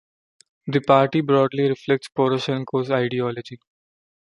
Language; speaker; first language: English; non-native, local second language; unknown